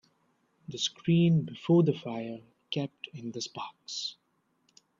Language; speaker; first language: English; non-native, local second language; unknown